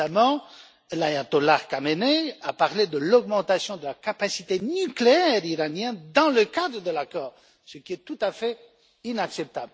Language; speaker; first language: French; non-native, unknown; Romanian